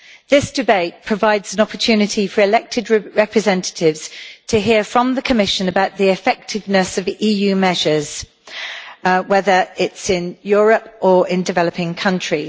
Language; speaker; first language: English; native; English